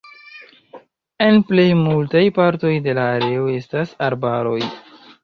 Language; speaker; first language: Esperanto; non-native, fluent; Chinese